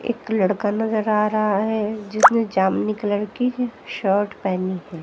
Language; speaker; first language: Hindi; native; Hindi